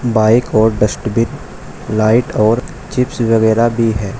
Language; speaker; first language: Hindi; native; Hindi